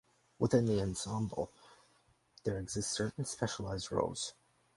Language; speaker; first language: English; native; English